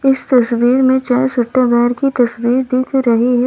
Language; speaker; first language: Hindi; native; Hindi